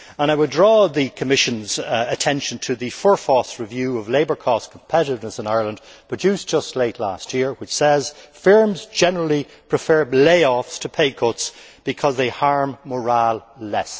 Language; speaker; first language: English; native; English